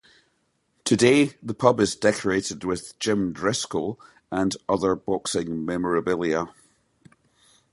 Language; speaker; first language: English; native; English